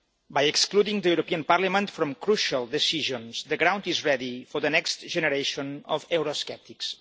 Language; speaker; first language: English; non-native, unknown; Catalan